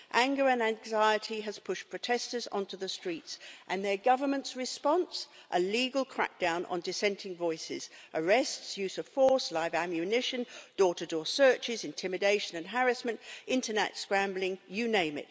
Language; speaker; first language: English; native; English